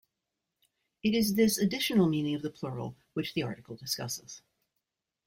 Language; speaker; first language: English; native; English